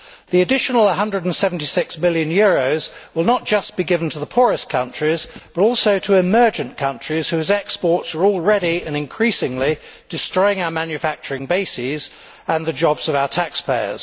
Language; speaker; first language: English; native; English